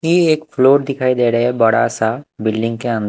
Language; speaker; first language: Hindi; non-native, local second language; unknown